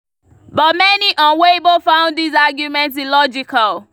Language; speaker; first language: English; non-native, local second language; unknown